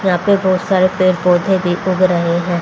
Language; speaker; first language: Hindi; native; Hindi